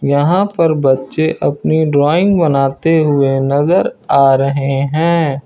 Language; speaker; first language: Hindi; native; Hindi